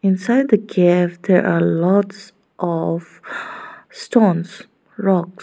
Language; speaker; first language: English; non-native, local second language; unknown